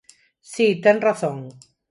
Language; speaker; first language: Galician; non-native, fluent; Spanish